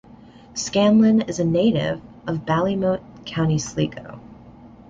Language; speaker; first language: English; native; English